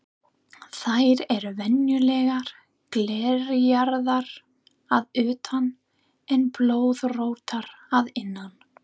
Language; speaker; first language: Icelandic; non-native, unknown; English